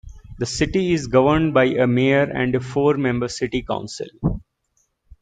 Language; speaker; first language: English; native; English